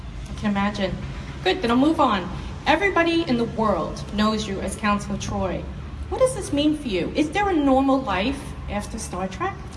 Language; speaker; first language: English; native; English